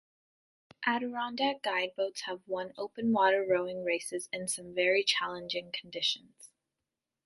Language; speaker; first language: English; native; English